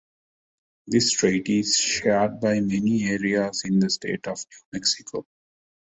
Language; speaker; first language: English; non-native, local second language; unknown